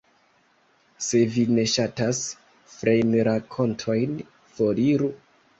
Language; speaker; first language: Esperanto; non-native, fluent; Kinyarwanda